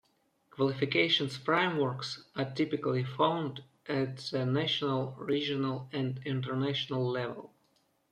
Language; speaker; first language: English; non-native, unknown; Russian